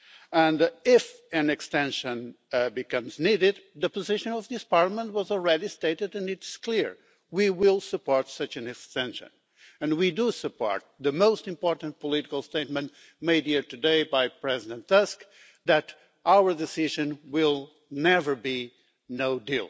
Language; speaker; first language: English; non-native, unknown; Portuguese